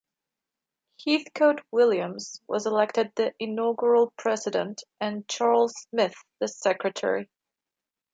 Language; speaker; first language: English; non-native, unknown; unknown